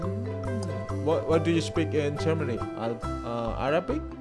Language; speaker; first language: English; non-native, learner; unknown